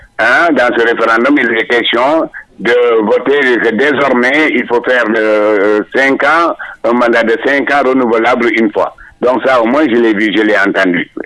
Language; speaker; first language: French; non-native, local second language; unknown